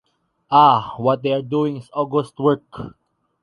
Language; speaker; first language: English; non-native, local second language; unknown